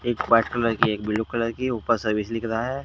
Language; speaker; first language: Hindi; native; Hindi